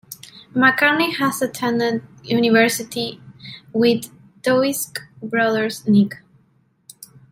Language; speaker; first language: English; non-native, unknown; Spanish